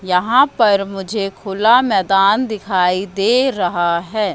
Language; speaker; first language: Hindi; native; Hindi